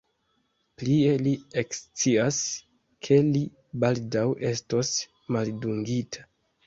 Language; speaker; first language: Esperanto; non-native, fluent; Kinyarwanda